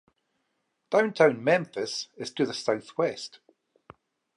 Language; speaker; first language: English; native; English